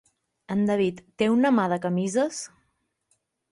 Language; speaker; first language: Catalan; native; Catalan